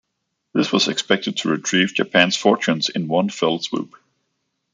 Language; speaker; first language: English; non-native, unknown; Danish